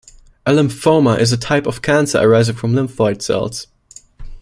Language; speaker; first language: English; non-native, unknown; German